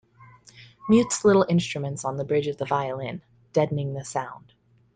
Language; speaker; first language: English; native; English